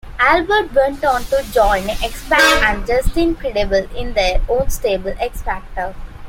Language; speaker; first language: English; non-native, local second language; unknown